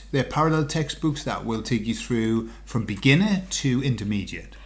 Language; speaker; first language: English; native; English